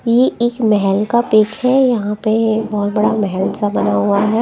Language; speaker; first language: Hindi; non-native, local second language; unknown